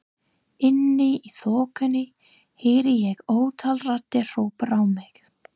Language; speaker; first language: Icelandic; non-native, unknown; English